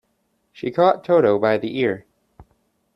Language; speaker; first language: English; native; English